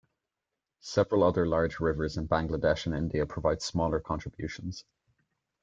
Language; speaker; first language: English; native; English